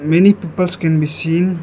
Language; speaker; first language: English; non-native, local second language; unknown